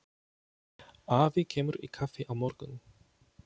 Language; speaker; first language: Icelandic; non-native, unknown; Polish